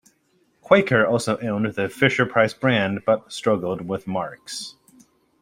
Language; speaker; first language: English; native; English